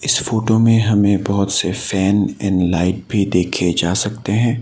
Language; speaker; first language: Hindi; non-native, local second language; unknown